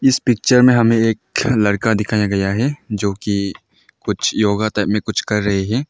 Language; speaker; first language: Hindi; non-native, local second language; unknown